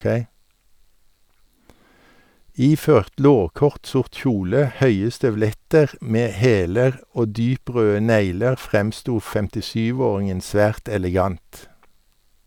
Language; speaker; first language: Norwegian; native; Norwegian